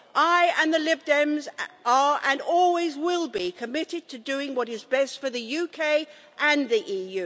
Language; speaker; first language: English; native; English